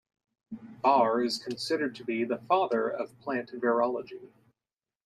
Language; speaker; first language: English; native; English